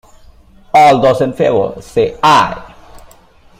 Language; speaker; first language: English; non-native, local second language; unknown